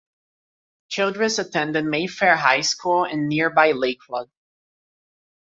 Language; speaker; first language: English; non-native, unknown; Portuguese